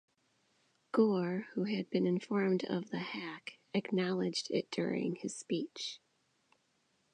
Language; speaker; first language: English; native; English